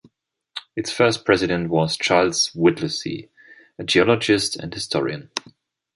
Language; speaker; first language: English; non-native, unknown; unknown